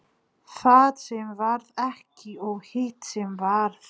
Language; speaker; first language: Icelandic; non-native, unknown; Nepali